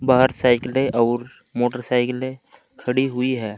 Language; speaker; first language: Hindi; native; Hindi